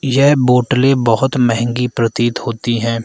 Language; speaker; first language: Hindi; non-native, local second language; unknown